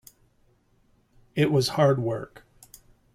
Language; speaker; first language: English; native; English